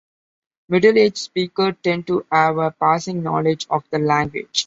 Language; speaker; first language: English; non-native, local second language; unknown